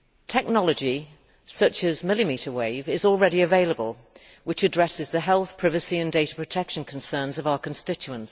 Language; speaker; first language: English; native; English